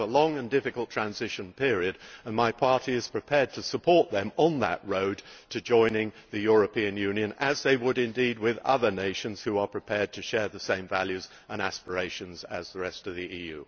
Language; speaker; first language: English; native; English